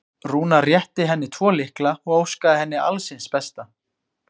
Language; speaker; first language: Icelandic; native; Icelandic